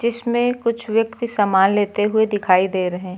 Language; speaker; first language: Hindi; native; Hindi